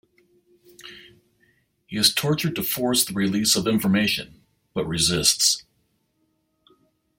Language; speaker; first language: English; native; English